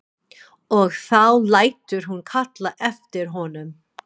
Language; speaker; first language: Icelandic; non-native, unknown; English